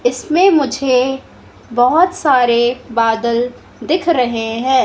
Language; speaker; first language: Hindi; native; Hindi